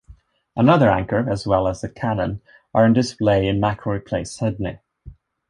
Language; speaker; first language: English; non-native, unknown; Swedish